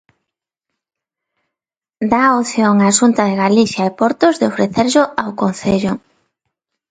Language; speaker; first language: Galician; non-native, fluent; Spanish